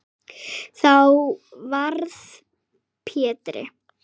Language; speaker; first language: Icelandic; native; Icelandic